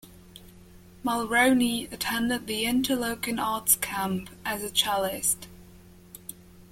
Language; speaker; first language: English; non-native, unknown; German